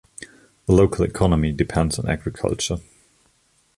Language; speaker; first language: English; non-native, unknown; German